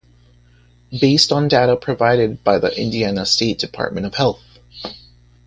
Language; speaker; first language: English; native; English